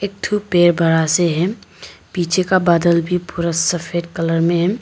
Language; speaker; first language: Hindi; non-native, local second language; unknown